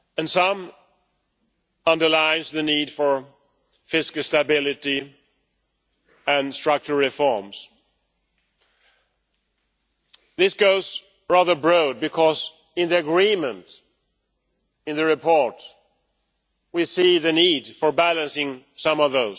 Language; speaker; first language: English; non-native, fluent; Swedish